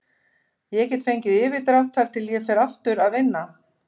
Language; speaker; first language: Icelandic; native; Icelandic